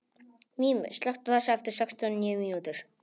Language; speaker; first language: Icelandic; non-native, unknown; Polish